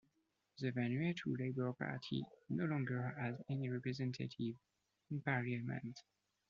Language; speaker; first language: English; non-native, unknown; French